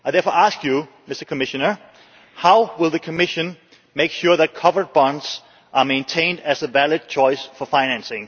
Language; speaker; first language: English; non-native, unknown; Danish